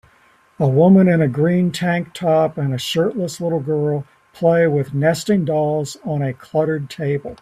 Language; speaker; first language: English; native; English